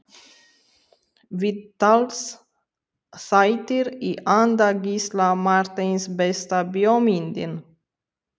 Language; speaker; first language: Icelandic; non-native, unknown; Romanian